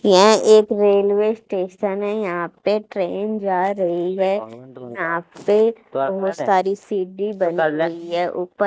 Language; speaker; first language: Hindi; native; Hindi